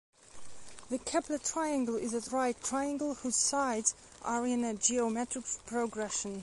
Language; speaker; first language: English; non-native, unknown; Belarusian